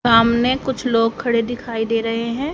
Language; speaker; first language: Hindi; native; Hindi